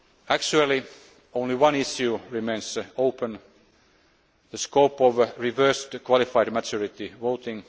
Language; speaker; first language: English; non-native, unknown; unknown